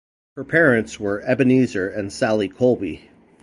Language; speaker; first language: English; native; English